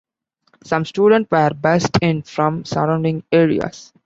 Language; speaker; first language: English; non-native, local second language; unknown